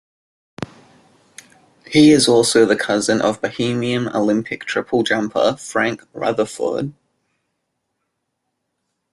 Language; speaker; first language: English; native; English